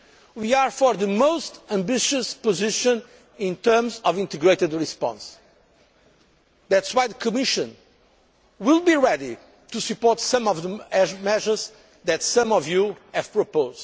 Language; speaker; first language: English; non-native, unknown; Portuguese